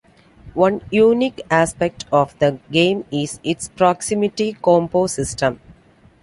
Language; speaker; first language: English; non-native, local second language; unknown